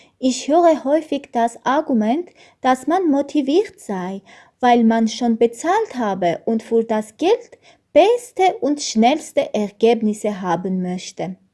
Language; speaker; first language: German; non-native, learner; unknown